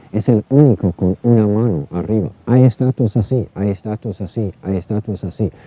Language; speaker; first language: Spanish; non-native, fluent; English